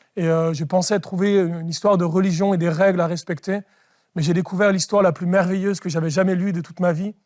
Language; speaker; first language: French; early bilingual, other home language; Arabic